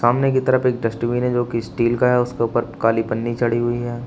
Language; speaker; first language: Hindi; native; Hindi